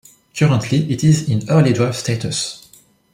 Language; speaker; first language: English; non-native, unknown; French